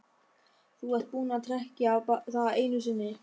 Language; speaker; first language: Icelandic; non-native, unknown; German